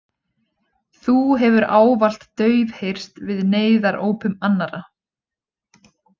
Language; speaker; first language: Icelandic; native; Icelandic